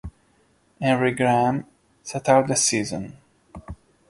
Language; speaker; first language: English; non-native, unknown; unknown